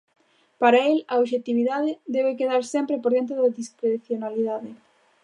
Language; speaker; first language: Galician; native; Galician